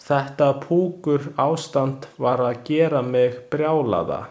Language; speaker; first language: Icelandic; non-native, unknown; Chinese